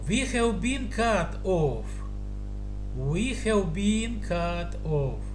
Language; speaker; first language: English; non-native, fluent; Russian